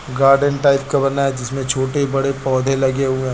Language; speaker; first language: Hindi; native; Hindi